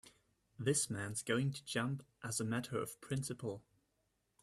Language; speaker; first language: English; native; English